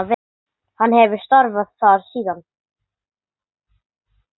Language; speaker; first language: Icelandic; non-native, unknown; English